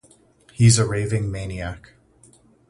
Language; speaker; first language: English; native; English